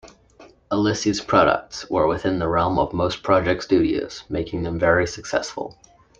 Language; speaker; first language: English; native; English